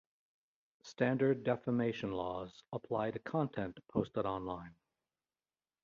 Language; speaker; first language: English; native; English